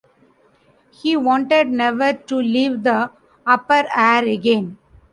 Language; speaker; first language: English; non-native, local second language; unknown